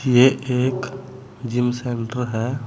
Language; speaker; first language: Hindi; native; Hindi